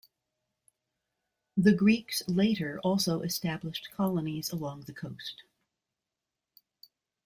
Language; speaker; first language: English; native; English